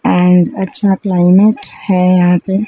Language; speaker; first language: Hindi; native; Hindi